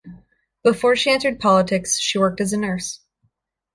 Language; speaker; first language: English; native; English